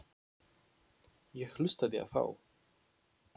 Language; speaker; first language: Icelandic; non-native, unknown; Polish